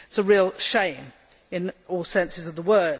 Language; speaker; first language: English; native; English